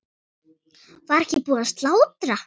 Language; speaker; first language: Icelandic; native; Icelandic